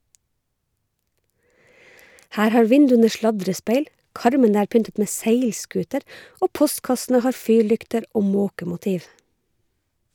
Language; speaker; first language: Norwegian; native; Norwegian